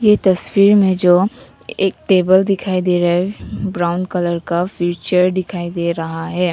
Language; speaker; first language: Hindi; non-native, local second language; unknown